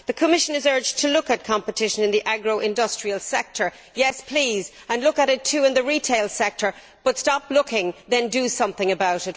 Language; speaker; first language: English; native; English